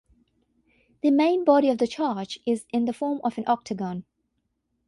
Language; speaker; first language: English; non-native, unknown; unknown